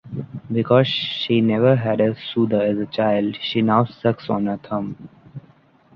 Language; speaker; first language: English; non-native, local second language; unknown